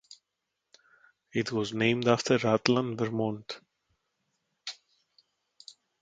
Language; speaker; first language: English; non-native, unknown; Greek